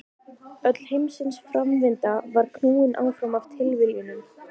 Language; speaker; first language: Icelandic; native; Icelandic